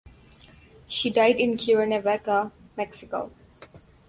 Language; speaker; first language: English; non-native, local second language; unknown